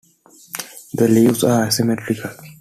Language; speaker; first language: English; non-native, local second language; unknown